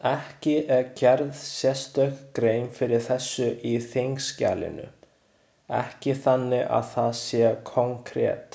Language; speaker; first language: Icelandic; non-native, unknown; Chinese